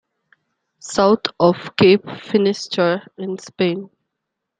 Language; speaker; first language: English; non-native, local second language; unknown